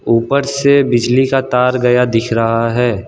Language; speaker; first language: Hindi; non-native, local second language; Gujarati